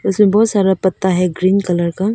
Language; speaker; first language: Hindi; non-native, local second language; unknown